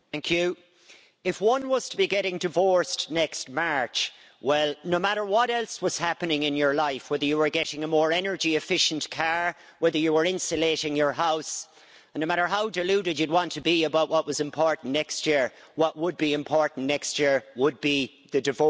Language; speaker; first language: English; native; English